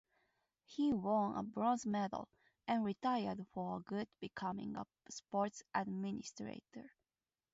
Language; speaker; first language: English; non-native, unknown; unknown